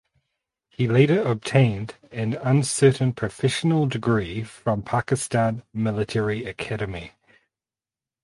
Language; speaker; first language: English; native; English